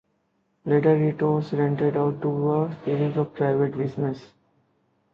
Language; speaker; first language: English; non-native, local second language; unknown